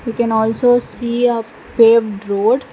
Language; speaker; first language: English; non-native, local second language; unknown